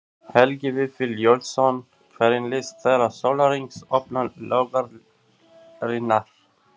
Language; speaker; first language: Icelandic; non-native, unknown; Albanian